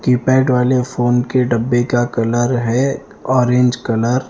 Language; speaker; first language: Hindi; non-native, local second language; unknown